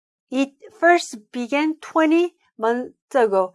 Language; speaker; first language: English; non-native, fluent; Korean